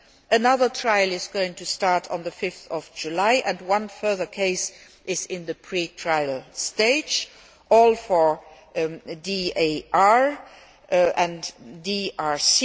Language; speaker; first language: English; non-native, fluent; Luxembourgish